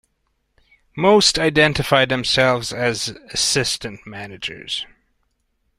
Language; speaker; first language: English; non-native, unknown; Hungarian